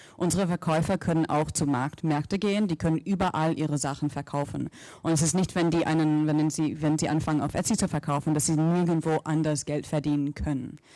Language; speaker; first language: German; non-native, fluent; English